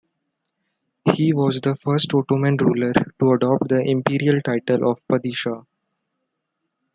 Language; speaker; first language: English; non-native, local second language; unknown